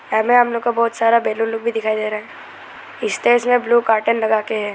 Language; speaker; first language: Hindi; non-native, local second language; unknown